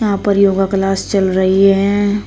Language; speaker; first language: Hindi; native; Hindi